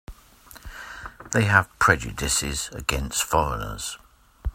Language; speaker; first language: English; native; English